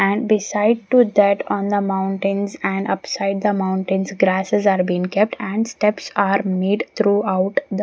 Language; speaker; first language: English; non-native, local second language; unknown